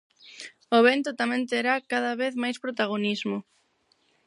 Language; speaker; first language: Galician; non-native, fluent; Spanish